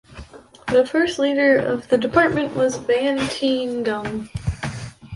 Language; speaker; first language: English; native; English